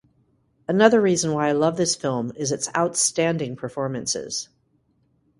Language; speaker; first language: English; native; English